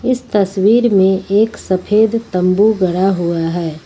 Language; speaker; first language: Hindi; native; Hindi